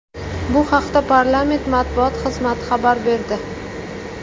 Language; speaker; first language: Uzbek; native; Uzbek